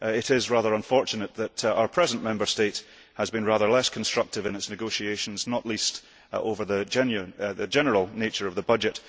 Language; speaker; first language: English; early bilingual, heritage; English